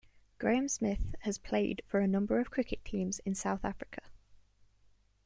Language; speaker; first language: English; native; English